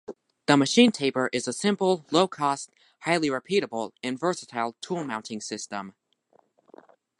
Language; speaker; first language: English; native; English